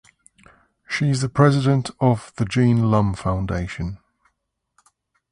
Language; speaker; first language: English; native; English